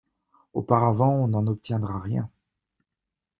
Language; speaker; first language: French; native; French